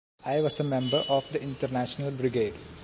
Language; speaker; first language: English; non-native, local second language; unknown